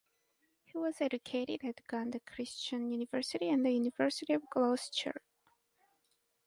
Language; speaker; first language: English; native; English